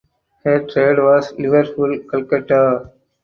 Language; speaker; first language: English; non-native, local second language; Tamil